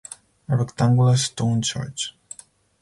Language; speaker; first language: English; non-native, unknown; Spanish